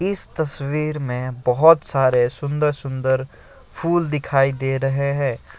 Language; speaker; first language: Hindi; non-native, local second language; Assamese